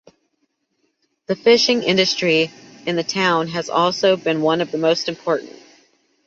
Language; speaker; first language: English; native; English